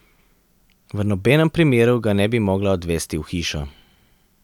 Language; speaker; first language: Slovenian; native; Slovenian